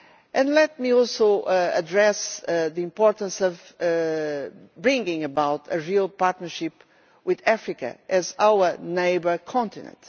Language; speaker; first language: English; non-native, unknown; Portuguese